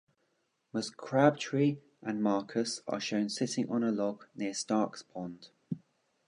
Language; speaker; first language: English; native; English